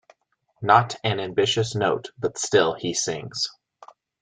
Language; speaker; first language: English; native; English